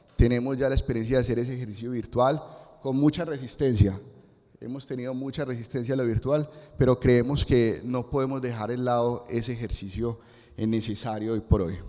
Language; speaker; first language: Spanish; native; Spanish